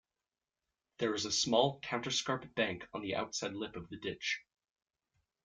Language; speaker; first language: English; native; English